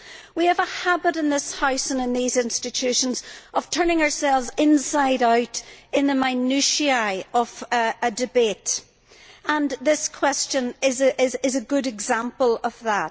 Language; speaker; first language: English; native; English